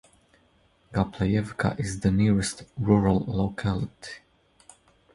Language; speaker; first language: English; non-native, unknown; Croatian